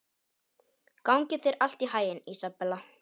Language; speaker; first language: Icelandic; non-native, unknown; Polish